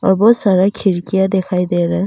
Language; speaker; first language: Hindi; non-native, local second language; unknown